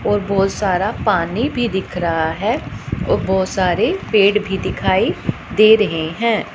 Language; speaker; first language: Hindi; non-native, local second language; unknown